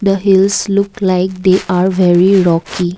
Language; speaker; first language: English; non-native, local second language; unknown